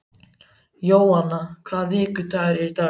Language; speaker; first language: Icelandic; native; Icelandic